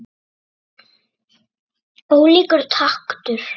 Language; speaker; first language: Icelandic; native; Icelandic